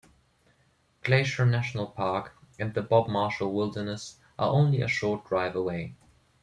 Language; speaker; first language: English; non-native, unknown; German